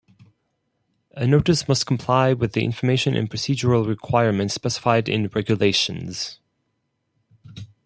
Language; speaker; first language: English; non-native, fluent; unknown